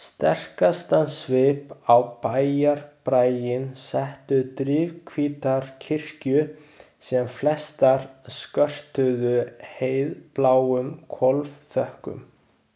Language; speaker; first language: Icelandic; non-native, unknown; Chinese